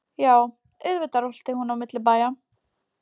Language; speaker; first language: Icelandic; non-native, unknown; Polish